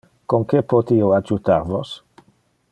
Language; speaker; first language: Interlingua; non-native, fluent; Dutch